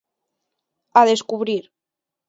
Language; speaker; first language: Galician; non-native, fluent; Spanish